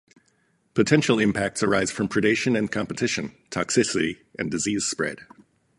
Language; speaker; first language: English; native; English